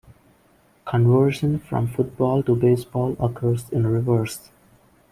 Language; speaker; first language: English; non-native, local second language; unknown